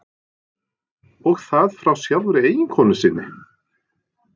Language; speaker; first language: Icelandic; non-native, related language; Norwegian